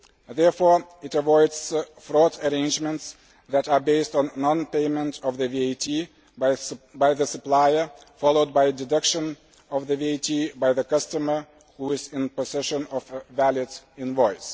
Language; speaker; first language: English; non-native, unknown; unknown